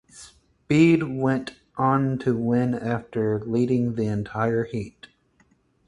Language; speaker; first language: English; native; English